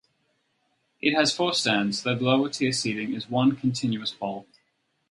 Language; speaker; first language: English; native; English